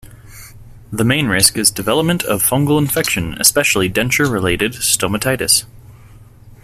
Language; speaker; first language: English; native; English